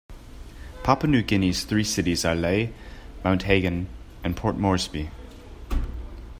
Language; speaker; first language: English; native; English